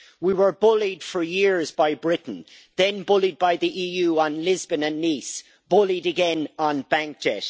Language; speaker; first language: English; native; English